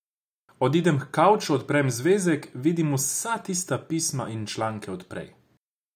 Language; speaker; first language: Slovenian; non-native, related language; Croatian